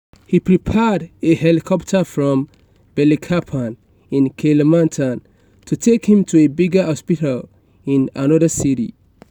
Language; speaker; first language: English; non-native, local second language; Yoruba